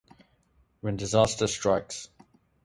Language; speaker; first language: English; native; English